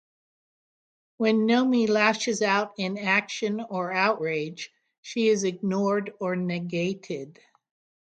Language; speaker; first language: English; native; English